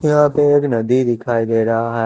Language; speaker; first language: Hindi; non-native, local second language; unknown